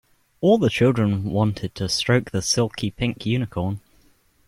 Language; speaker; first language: English; native; English